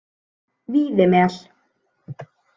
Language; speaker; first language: Icelandic; native; Icelandic